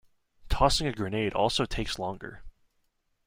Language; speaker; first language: English; native; English